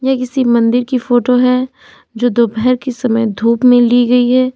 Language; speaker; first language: Hindi; native; Hindi